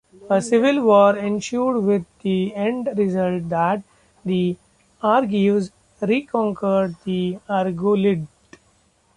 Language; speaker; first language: English; non-native, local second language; Marathi